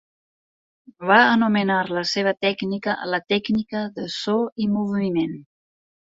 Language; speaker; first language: Catalan; non-native, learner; Spanish